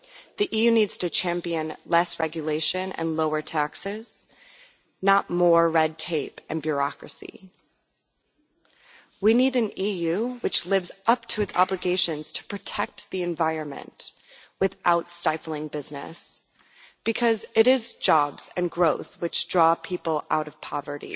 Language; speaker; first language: English; non-native, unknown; Dutch